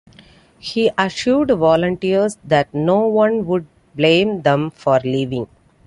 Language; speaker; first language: English; non-native, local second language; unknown